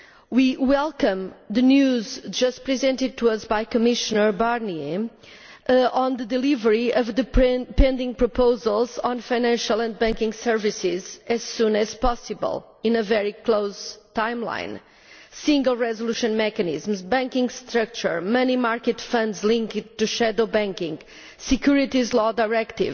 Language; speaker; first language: English; non-native, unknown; Portuguese